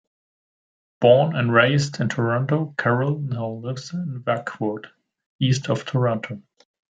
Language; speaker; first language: English; non-native, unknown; German